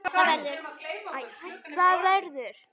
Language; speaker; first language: Icelandic; native; Icelandic